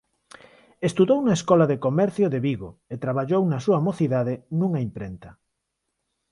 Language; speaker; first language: Galician; non-native, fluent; Spanish